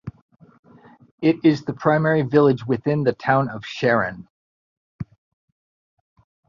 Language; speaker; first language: English; native; English